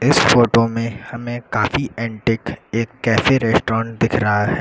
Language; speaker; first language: Hindi; native; Hindi